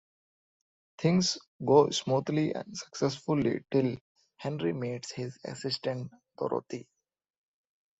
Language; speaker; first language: English; non-native, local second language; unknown